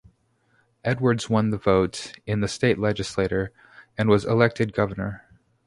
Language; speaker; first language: English; native; English